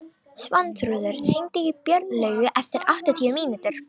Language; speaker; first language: Icelandic; non-native, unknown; Romanian